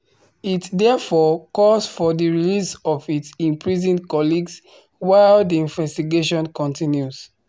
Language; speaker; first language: English; non-native, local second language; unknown